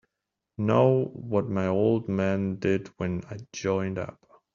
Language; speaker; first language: English; native; English